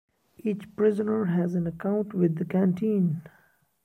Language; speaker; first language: English; non-native, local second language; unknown